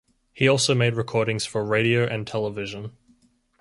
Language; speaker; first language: English; native; English